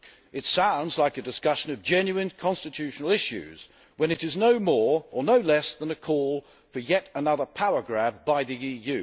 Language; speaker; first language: English; native; English